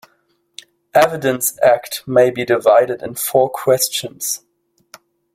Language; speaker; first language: English; non-native, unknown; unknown